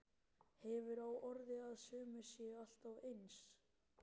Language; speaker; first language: Icelandic; native; Icelandic